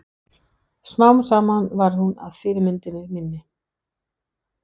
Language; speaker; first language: Icelandic; non-native, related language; Danish